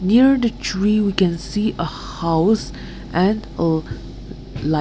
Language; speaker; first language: English; non-native, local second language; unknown